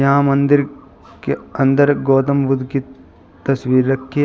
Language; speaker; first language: Hindi; native; Hindi